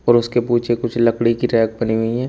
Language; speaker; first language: Hindi; native; Hindi